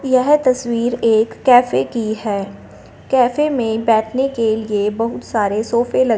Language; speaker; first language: Hindi; non-native, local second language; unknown